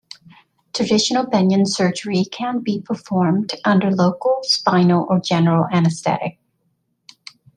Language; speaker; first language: English; native; English